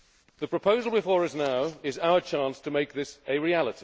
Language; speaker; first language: English; native; English